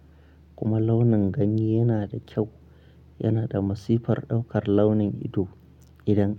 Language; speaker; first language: Hausa; non-native, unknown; Akan